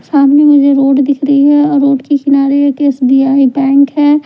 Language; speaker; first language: Hindi; non-native, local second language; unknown